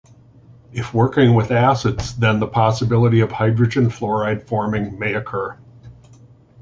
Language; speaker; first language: English; native; English